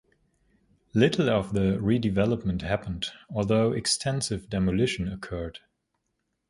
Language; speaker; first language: English; native; English